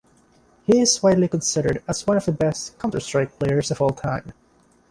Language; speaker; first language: English; non-native, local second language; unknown